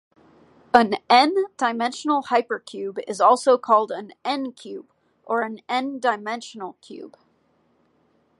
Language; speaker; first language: English; native; English